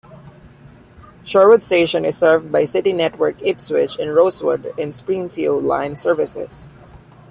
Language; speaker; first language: English; non-native, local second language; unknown